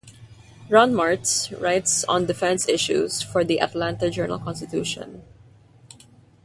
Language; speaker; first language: English; non-native, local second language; Filipino